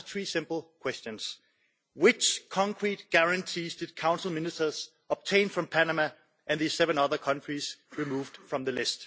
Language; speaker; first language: English; non-native, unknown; Danish